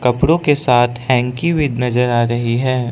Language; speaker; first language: Hindi; non-native, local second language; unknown